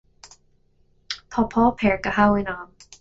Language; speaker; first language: Irish; non-native, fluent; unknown